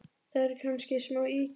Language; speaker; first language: Icelandic; native; Icelandic